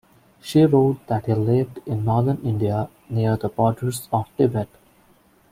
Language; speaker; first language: English; non-native, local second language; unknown